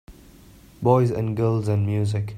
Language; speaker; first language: English; non-native, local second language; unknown